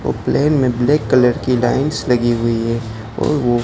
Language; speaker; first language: Hindi; non-native, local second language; Gujarati